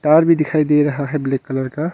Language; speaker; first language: Hindi; non-native, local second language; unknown